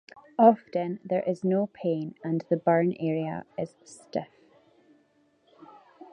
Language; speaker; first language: English; native; English